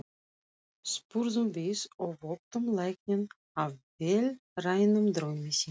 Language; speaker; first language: Icelandic; non-native, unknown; Russian